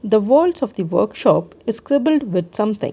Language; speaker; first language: English; non-native, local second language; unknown